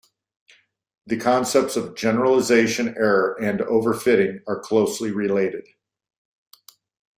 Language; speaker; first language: English; native; English